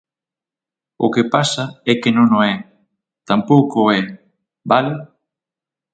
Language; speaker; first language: Galician; native; Galician